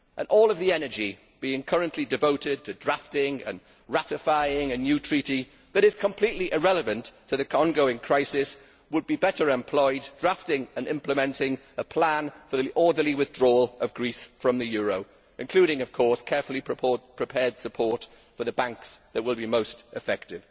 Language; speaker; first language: English; native; English